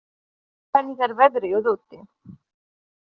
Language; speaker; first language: Icelandic; non-native, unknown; Polish